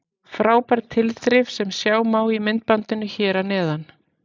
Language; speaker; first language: Icelandic; native; Icelandic